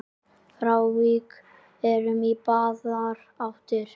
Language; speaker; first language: Icelandic; native; Icelandic